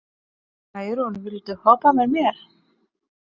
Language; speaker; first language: Icelandic; non-native, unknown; Polish